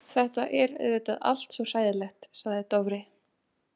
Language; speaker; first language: Icelandic; native; Icelandic